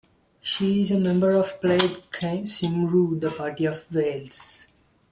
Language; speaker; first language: English; non-native, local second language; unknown